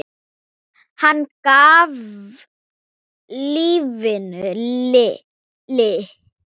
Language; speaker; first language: Icelandic; non-native, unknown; Thai